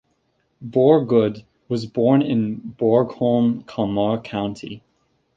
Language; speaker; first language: English; native; English